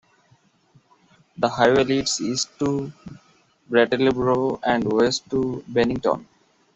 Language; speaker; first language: English; non-native, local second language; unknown